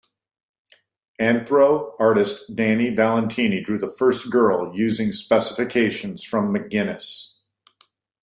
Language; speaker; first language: English; native; English